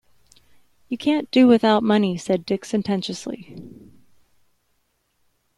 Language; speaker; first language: English; native; English